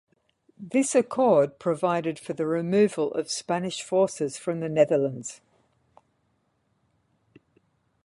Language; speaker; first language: English; native; English